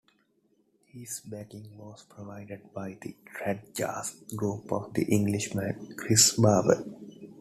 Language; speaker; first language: English; non-native, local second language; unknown